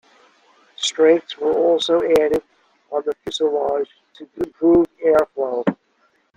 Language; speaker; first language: English; native; English